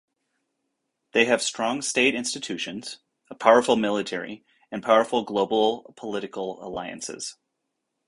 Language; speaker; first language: English; native; English